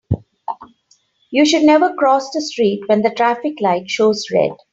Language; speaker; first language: English; non-native, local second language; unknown